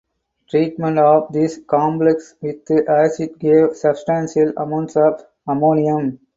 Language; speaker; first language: English; non-native, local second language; Tamil